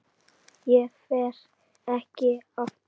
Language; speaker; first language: Icelandic; native; Icelandic